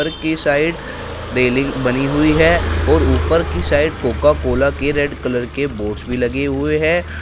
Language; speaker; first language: Hindi; native; Hindi